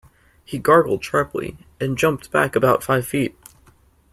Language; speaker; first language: English; native; English